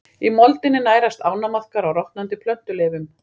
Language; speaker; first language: Icelandic; native; Icelandic